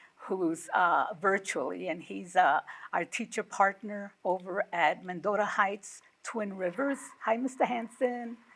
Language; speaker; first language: English; early bilingual, other home language; Spanish